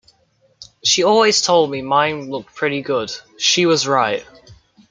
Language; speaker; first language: English; native; English